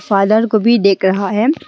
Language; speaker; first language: Hindi; non-native, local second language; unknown